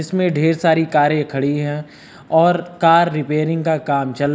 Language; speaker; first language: Hindi; native; Hindi